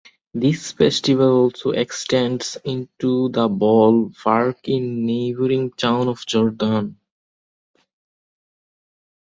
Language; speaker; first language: English; non-native, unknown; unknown